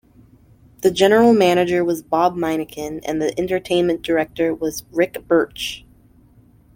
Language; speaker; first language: English; native; English